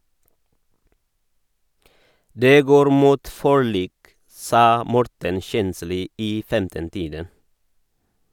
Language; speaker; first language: Norwegian; non-native, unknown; Oromo